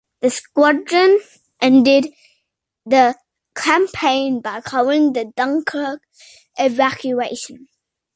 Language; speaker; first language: English; native; English